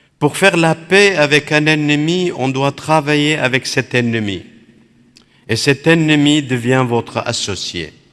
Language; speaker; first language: French; non-native, fluent; Aramaic